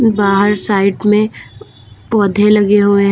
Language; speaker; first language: Hindi; native; Hindi